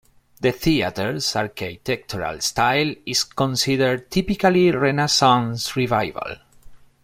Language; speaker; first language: English; non-native, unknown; Spanish